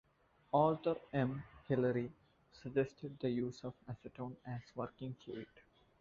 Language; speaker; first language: English; non-native, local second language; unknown